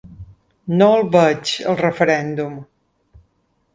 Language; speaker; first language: Catalan; native; Catalan